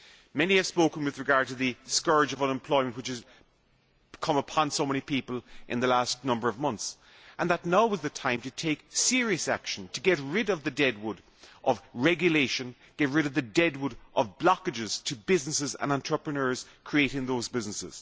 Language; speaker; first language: English; native; English